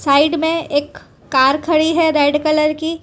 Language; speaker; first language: Hindi; non-native, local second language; Gujarati